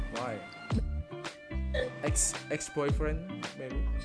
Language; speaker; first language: English; non-native, learner; Indonesian